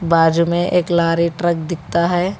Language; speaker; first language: Hindi; non-native, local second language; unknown